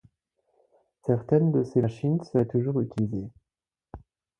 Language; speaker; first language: French; non-native, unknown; German